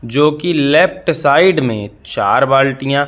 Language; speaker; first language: Hindi; native; Hindi